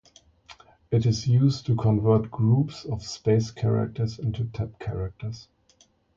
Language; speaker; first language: English; non-native, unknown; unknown